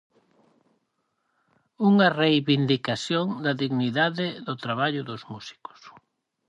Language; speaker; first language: Galician; native; Galician